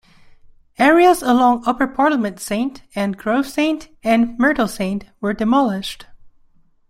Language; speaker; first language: English; non-native, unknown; Chinese